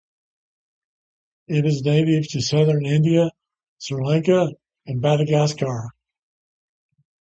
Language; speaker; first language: English; native; English